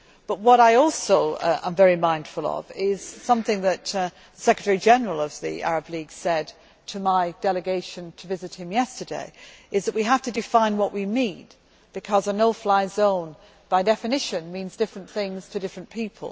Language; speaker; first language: English; native; English